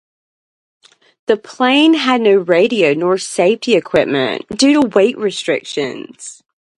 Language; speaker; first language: English; native; English